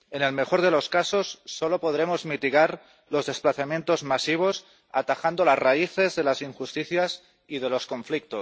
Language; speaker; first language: Spanish; non-native, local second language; Catalan